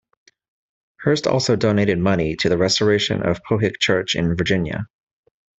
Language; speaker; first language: English; native; English